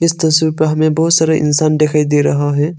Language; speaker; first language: Hindi; non-native, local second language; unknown